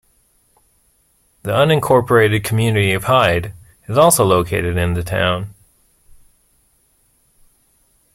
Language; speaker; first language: English; native; English